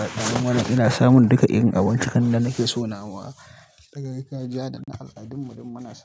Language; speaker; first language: Hausa; native; Hausa